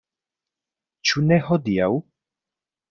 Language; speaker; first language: Esperanto; non-native, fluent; Italian